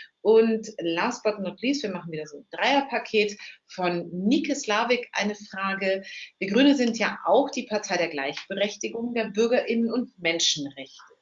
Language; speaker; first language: German; native; German